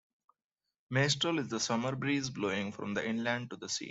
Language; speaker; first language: English; non-native, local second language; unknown